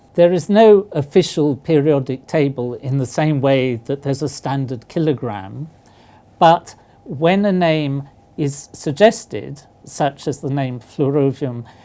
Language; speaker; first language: English; native; English